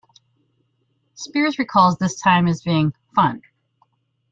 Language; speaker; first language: English; native; English